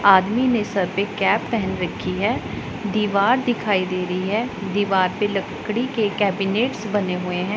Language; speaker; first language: Hindi; non-native, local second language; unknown